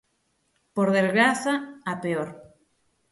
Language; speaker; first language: Galician; native; Galician